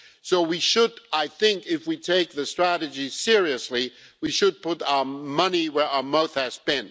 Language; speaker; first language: English; non-native, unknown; German